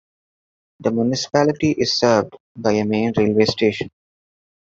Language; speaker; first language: English; non-native, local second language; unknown